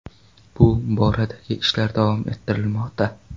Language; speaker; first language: Uzbek; non-native, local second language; Kara-Kalpak